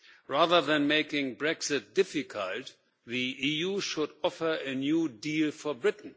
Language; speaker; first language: English; non-native, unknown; German